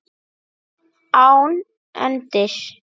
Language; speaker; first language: Icelandic; native; Icelandic